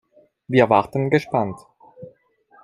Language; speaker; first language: German; non-native, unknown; Italian